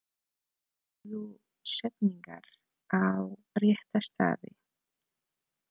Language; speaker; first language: Icelandic; non-native, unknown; Polish